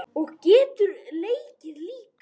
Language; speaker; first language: Icelandic; non-native, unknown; Polish